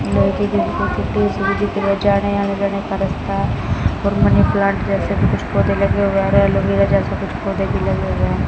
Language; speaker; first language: Hindi; native; Hindi